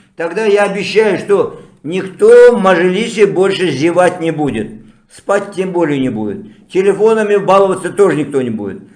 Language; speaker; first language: Russian; non-native, local second language; Kazakh